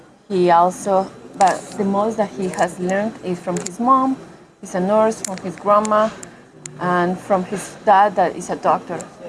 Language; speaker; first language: English; non-native, fluent; Spanish